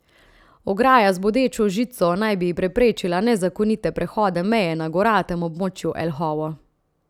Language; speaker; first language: Slovenian; native; Slovenian